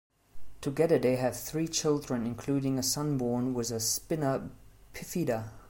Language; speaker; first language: English; non-native, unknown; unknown